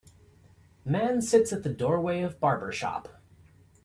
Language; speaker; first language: English; native; English